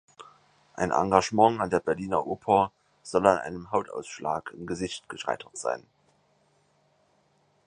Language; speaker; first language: German; native; German